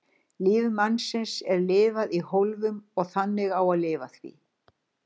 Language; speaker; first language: Icelandic; native; Icelandic